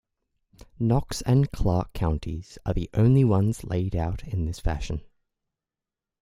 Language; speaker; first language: English; native; English